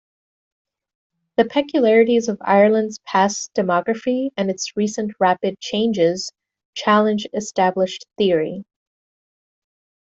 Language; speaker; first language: English; native; English